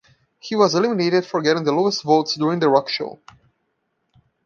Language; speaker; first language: English; non-native, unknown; Portuguese